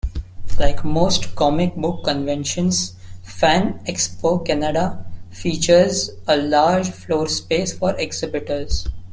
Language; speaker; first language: English; non-native, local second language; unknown